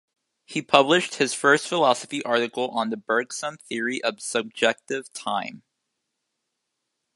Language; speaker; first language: English; native; English